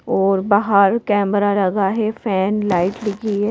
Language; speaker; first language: Hindi; native; Hindi